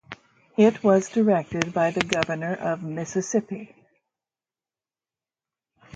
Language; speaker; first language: English; native; English